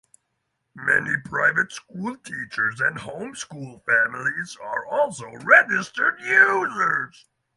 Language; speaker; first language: English; non-native, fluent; Norwegian